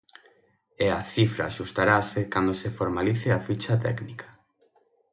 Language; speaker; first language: Galician; native; Galician